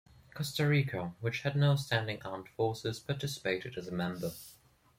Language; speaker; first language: English; non-native, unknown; German